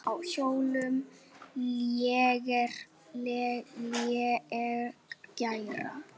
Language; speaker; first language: Icelandic; native; Icelandic